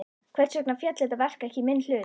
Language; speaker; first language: Icelandic; native; Icelandic